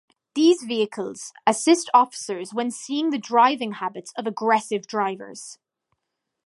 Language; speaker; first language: English; native; English